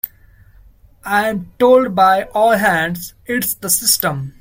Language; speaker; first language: English; non-native, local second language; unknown